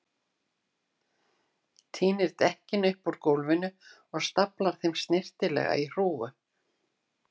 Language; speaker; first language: Icelandic; native; Icelandic